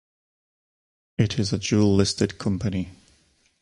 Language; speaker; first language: English; native; English